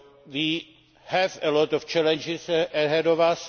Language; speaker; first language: English; non-native, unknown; Czech